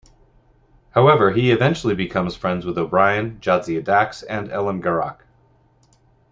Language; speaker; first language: English; native; English